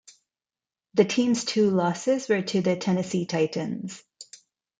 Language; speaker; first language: English; non-native, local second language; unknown